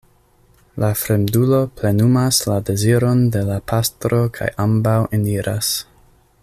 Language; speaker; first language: Esperanto; non-native, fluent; English